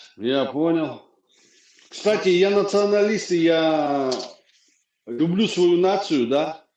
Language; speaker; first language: Russian; native; Russian